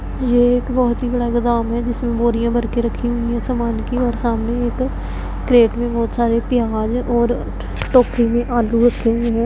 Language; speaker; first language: Hindi; non-native, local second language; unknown